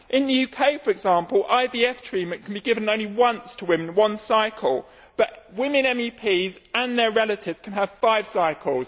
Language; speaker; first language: English; native; English